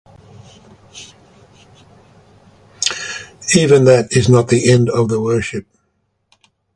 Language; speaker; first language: English; native; English